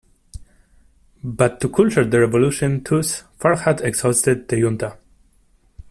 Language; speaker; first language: English; non-native, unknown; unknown